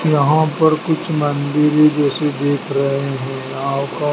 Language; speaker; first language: Hindi; native; Hindi